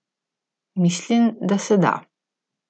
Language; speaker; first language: Slovenian; native; Slovenian